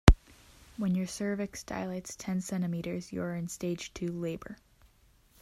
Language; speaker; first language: English; native; English